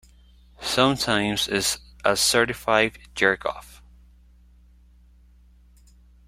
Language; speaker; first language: English; non-native, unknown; Spanish